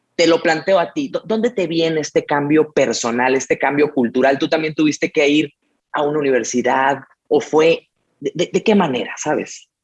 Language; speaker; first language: Spanish; native; Spanish